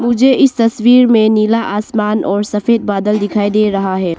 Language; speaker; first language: Hindi; non-native, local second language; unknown